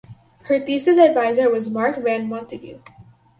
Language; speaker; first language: English; native; English